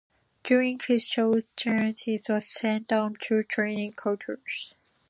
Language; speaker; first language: English; non-native, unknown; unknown